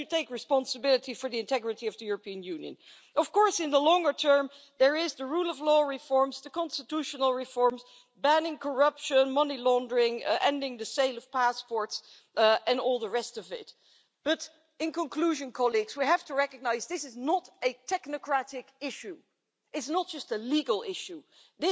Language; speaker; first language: English; non-native, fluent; Dutch